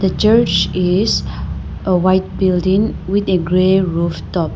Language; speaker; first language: English; non-native, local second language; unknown